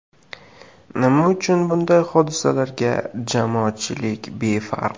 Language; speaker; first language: Uzbek; native; Uzbek